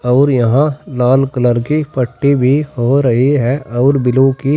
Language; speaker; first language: Hindi; native; Hindi